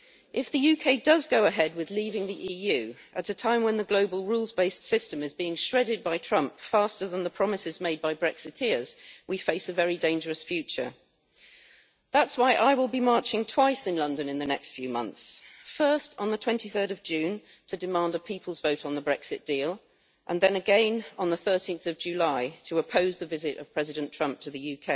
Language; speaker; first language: English; native; English